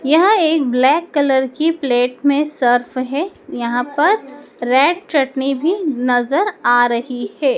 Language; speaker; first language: Hindi; native; Hindi